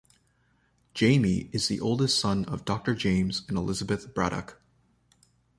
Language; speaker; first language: English; native; English